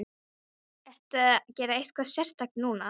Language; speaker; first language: Icelandic; non-native, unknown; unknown